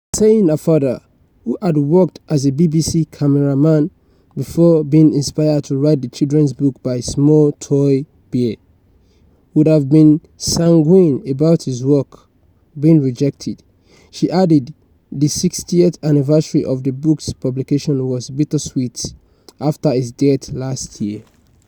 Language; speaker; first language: English; non-native, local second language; Yoruba